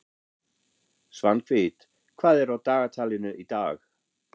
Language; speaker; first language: Icelandic; non-native, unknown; German